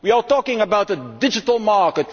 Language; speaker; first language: English; non-native, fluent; Dutch